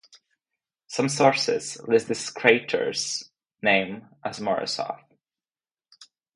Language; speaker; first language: English; non-native, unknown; Czech